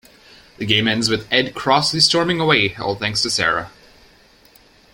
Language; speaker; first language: English; native; English